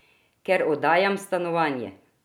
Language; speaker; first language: Slovenian; non-native, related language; Croatian